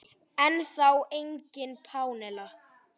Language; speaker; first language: Icelandic; native; Icelandic